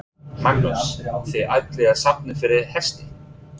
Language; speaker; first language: Icelandic; non-native, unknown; English